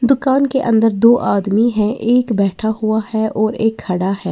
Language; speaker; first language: Hindi; native; Hindi